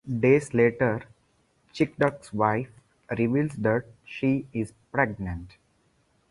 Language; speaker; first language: English; non-native, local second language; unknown